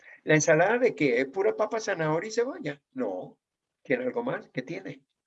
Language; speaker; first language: Spanish; native; Spanish